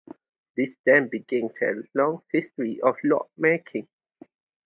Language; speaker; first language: English; non-native, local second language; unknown